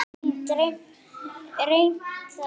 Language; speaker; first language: Icelandic; native; Icelandic